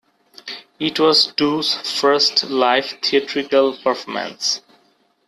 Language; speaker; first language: English; non-native, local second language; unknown